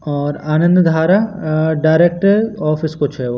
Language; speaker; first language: Hindi; native; Hindi